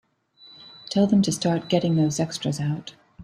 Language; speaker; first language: English; native; English